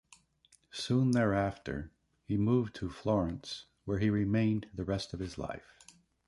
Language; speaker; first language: English; native; English